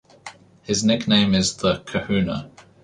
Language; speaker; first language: English; native; English